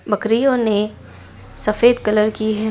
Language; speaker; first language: Hindi; native; Hindi